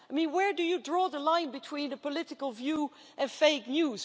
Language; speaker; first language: English; non-native, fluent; Dutch